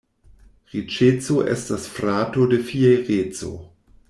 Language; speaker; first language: Esperanto; non-native, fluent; German